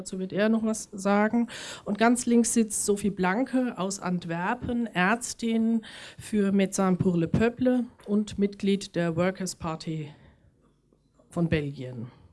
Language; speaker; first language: German; native; German